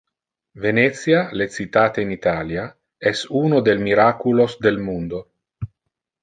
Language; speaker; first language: Interlingua; non-native, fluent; Italian